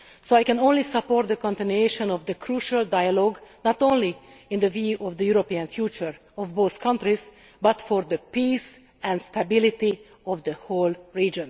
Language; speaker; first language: English; non-native, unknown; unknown